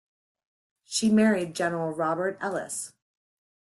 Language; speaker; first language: English; native; English